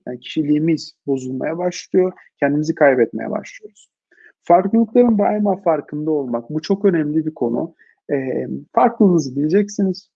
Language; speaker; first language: Turkish; native; Turkish